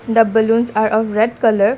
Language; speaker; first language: English; non-native, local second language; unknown